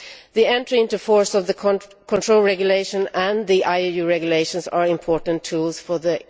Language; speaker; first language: English; non-native, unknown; Swedish